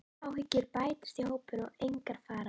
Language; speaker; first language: Icelandic; native; Icelandic